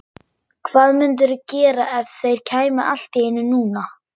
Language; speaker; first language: Icelandic; non-native, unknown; German